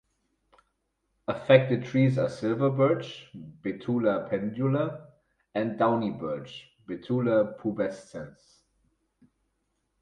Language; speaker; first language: English; non-native, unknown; German